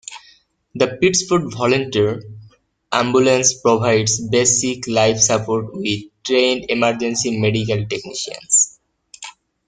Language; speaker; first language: English; native; English